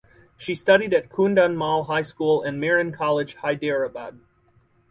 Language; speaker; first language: English; native; English